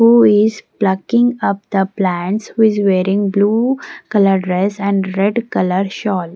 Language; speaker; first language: English; non-native, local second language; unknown